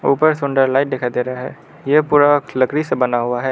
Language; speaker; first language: Hindi; non-native, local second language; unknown